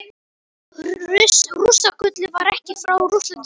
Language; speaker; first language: Icelandic; non-native, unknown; Polish